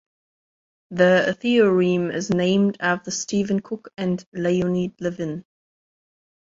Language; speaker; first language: English; non-native, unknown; German